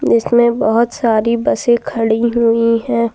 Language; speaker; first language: Hindi; native; Hindi